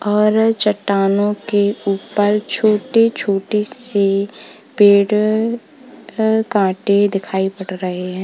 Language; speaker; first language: Hindi; native; Hindi